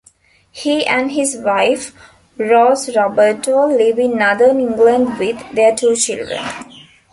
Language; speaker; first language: English; non-native, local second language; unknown